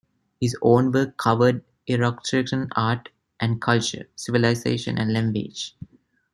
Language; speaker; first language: English; non-native, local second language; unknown